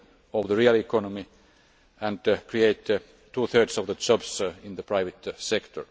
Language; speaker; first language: English; non-native, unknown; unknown